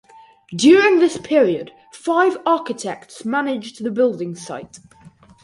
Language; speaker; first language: English; native; English